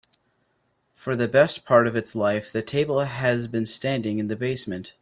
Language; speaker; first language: English; native; English